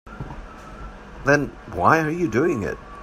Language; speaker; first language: English; native; English